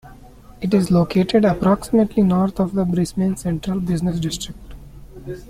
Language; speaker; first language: English; non-native, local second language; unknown